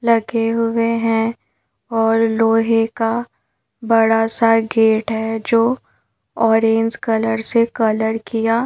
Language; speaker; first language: Hindi; native; Hindi